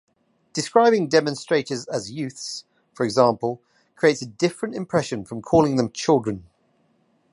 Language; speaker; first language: English; native; English